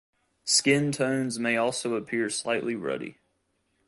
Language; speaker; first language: English; native; English